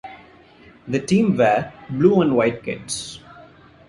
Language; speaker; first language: English; non-native, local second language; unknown